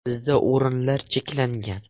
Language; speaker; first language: Uzbek; non-native, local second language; Russian